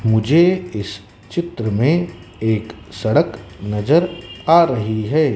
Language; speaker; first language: Hindi; native; Hindi